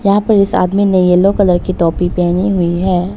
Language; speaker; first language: Hindi; early bilingual, other home language; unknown